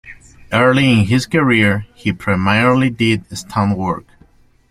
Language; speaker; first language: English; non-native, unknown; Spanish